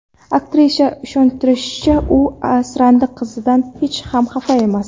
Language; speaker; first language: Uzbek; non-native, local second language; Kara-Kalpak